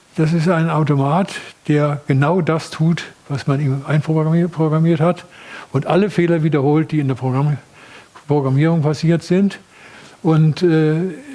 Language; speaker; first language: German; native; German